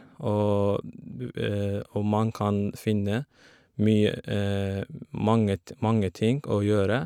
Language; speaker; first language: Norwegian; non-native, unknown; Kurdish